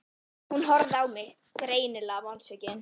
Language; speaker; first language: Icelandic; native; Icelandic